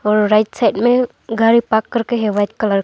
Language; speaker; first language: Hindi; non-native, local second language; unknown